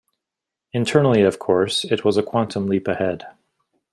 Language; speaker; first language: English; native; English